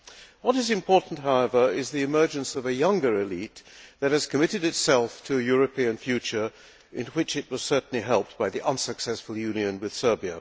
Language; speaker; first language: English; non-native, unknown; Hungarian